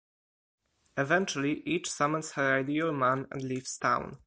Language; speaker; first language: English; non-native, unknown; Polish